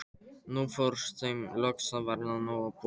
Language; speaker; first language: Icelandic; non-native, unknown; Polish